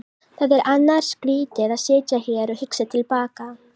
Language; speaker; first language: Icelandic; native; Icelandic